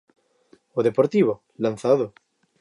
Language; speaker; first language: Galician; native; Galician